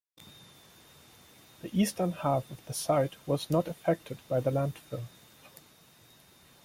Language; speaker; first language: English; non-native, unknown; German